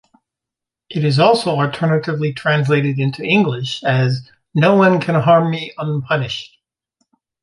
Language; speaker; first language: English; native; English